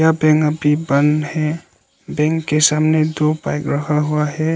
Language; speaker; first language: Hindi; non-native, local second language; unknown